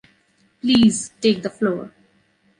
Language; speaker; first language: English; non-native, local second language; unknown